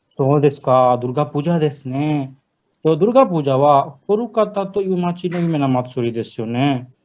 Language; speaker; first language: Japanese; non-native, learner; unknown